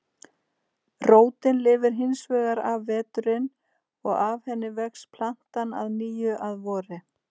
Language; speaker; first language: Icelandic; native; Icelandic